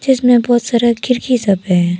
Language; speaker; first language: Hindi; non-native, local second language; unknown